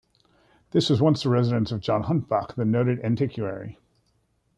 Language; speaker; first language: English; native; English